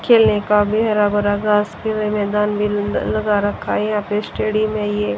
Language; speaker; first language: Hindi; native; Hindi